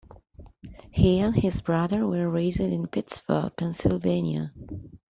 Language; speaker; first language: English; non-native, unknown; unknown